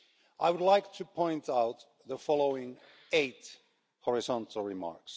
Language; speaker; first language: English; non-native, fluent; Finnish